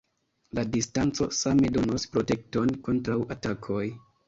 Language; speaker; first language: Esperanto; non-native, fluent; Kinyarwanda